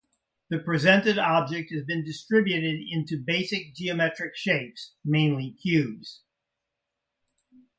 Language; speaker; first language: English; native; English